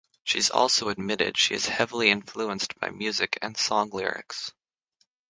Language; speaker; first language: English; native; English